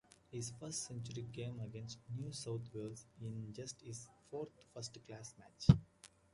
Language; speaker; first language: English; native; English